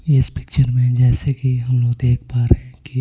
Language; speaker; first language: Hindi; non-native, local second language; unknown